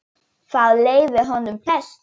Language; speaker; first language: Icelandic; non-native, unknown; Polish